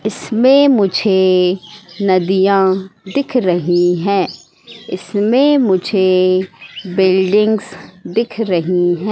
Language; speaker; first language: Hindi; native; Hindi